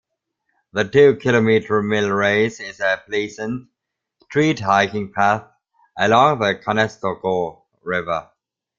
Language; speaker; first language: English; non-native, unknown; German